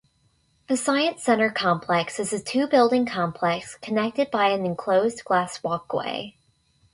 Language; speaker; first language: English; native; English